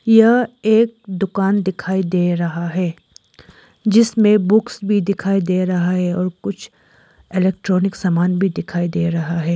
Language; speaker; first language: Hindi; non-native, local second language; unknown